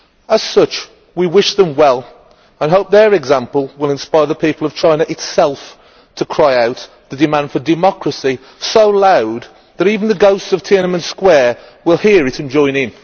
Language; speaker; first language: English; native; English